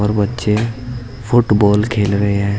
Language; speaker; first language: Hindi; native; Hindi